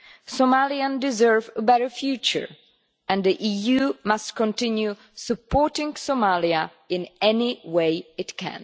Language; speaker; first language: English; non-native, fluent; Czech